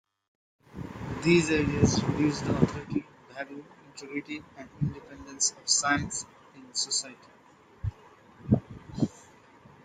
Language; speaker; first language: English; non-native, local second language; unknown